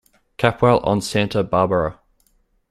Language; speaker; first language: English; native; English